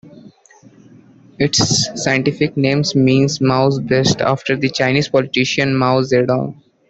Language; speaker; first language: English; native; English